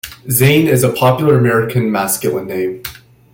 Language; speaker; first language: English; native; English